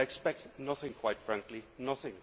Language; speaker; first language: English; native; English